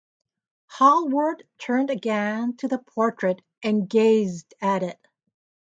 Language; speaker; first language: English; native; English